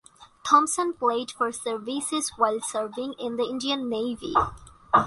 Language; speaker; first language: English; non-native, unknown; Bangla